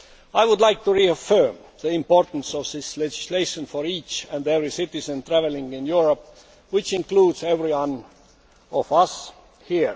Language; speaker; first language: English; non-native, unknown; Estonian